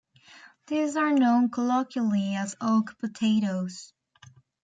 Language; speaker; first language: English; native; English